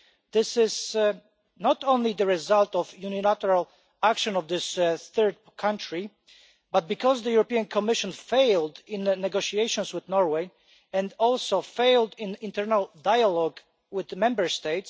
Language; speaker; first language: English; non-native, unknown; Polish